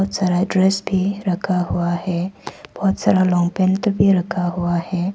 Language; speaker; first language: Hindi; non-native, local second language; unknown